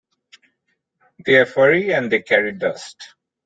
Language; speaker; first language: English; non-native, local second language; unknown